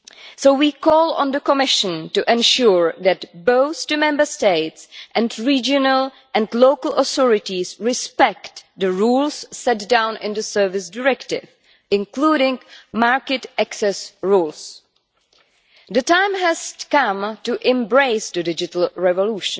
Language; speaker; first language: English; non-native, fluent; Czech